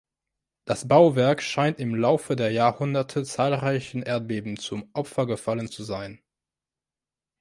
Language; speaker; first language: German; non-native, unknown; French